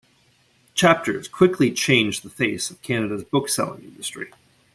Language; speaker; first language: English; native; English